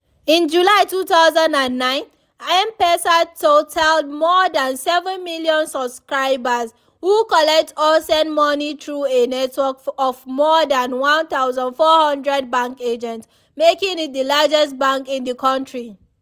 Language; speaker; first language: English; non-native, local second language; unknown